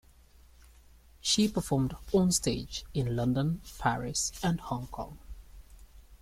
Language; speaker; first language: English; native; English